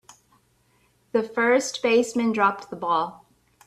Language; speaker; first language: English; native; English